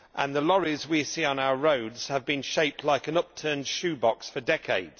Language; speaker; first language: English; native; English